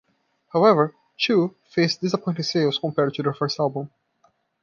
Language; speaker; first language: English; non-native, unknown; Portuguese